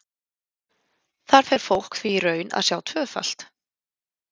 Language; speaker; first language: Icelandic; native; Icelandic